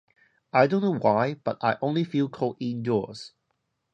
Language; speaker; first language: English; non-native, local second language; Cantonese